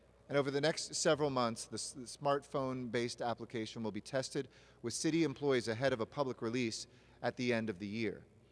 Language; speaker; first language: English; native; English